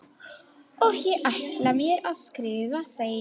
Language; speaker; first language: Icelandic; non-native, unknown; Polish